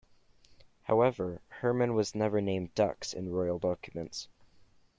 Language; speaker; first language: English; native; English